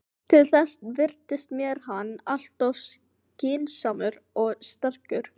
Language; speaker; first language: Icelandic; non-native, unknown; Filipino